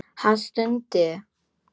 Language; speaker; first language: Icelandic; non-native, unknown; Polish